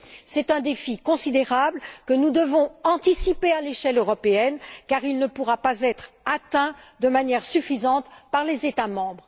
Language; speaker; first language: French; native; French